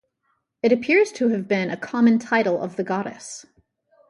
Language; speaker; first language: English; native; English